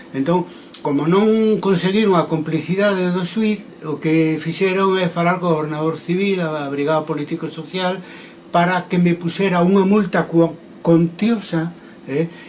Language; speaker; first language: Galician; non-native, local second language; Spanish